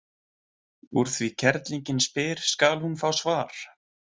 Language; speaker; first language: Icelandic; native; Icelandic